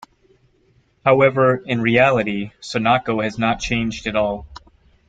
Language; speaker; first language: English; native; English